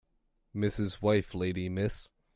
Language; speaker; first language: English; native; English